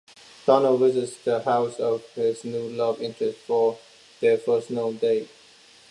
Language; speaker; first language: English; non-native, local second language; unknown